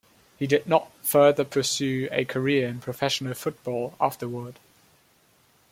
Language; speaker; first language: English; non-native, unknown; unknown